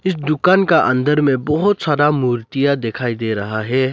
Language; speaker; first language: Hindi; non-native, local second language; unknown